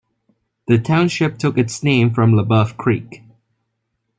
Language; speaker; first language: English; non-native, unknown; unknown